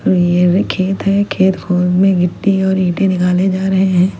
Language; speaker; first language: Hindi; non-native, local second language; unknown